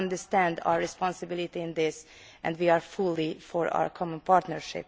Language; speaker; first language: English; non-native, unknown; Hungarian